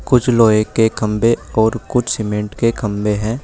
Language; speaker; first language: Hindi; native; Hindi